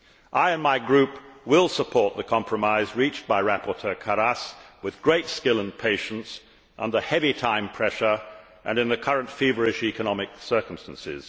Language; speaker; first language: English; native; English